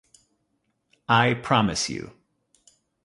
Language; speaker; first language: English; native; English